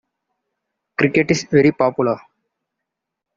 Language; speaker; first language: English; non-native, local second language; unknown